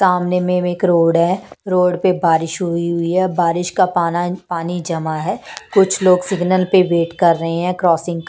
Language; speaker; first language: Hindi; non-native, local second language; Punjabi